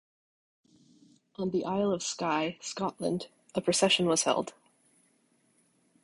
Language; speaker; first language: English; native; English